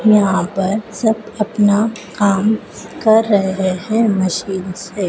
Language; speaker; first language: Hindi; native; Hindi